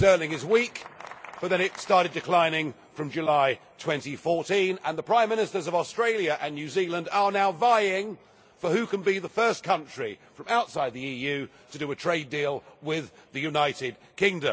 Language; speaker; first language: English; native; English